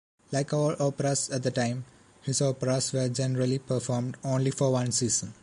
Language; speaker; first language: English; non-native, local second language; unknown